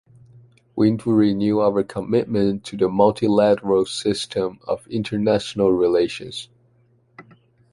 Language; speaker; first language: English; non-native, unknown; Chinese